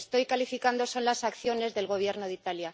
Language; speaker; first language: Spanish; native; Spanish